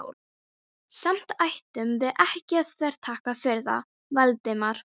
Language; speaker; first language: Icelandic; non-native, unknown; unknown